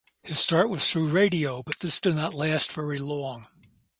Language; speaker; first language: English; native; English